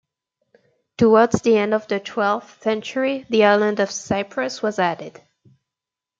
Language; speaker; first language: English; native; English